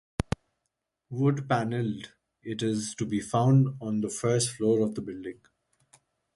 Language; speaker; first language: English; non-native, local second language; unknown